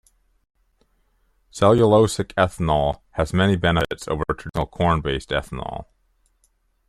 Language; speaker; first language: English; native; English